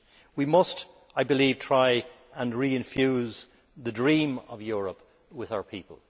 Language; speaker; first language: English; native; English